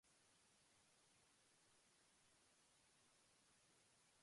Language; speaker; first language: English; non-native, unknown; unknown